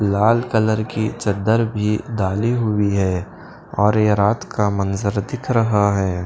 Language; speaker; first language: Hindi; non-native, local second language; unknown